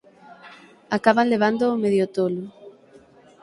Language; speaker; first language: Galician; native; Galician